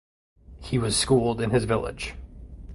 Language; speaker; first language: English; native; English